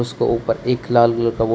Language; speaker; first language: Hindi; native; Hindi